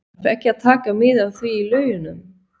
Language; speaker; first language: Icelandic; non-native, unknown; Swiss German